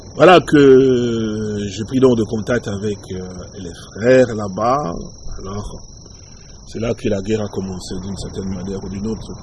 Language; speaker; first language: French; non-native, local second language; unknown